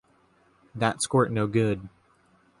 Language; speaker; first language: English; native; English